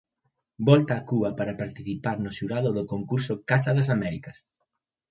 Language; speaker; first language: Galician; native; Galician